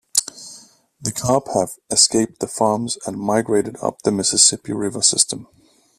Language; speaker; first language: English; native; English